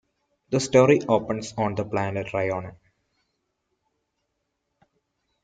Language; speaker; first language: English; non-native, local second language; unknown